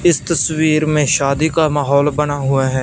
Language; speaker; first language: Hindi; non-native, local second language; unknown